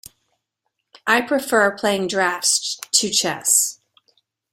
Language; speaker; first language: English; native; English